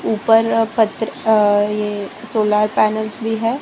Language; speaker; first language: Hindi; non-native, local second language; Gujarati